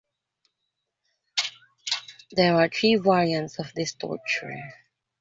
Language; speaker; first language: English; non-native, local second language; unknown